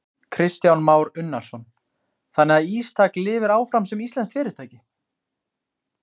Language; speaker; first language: Icelandic; native; Icelandic